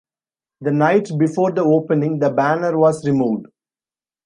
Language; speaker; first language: English; non-native, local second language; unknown